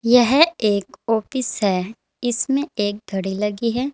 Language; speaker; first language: Hindi; native; Hindi